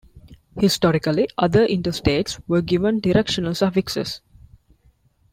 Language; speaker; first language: English; non-native, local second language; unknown